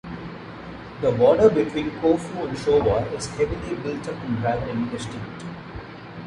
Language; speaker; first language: English; non-native, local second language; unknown